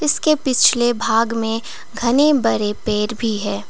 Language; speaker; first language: Hindi; non-native, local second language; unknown